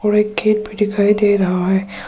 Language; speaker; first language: Hindi; early bilingual, other home language; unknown